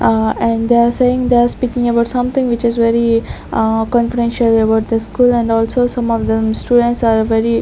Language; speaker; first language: English; non-native, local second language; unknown